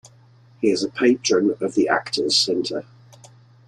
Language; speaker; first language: English; native; English